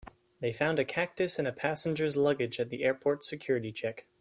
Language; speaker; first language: English; native; English